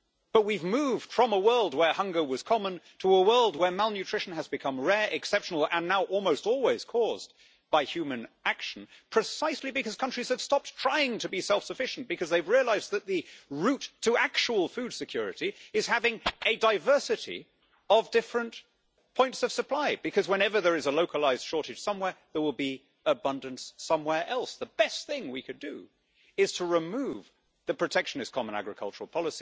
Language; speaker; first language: English; native; English